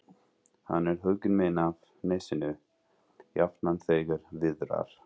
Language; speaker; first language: Icelandic; non-native, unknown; English